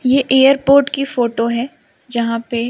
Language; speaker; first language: Hindi; native; Hindi